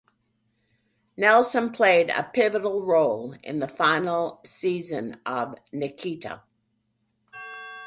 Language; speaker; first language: English; native; English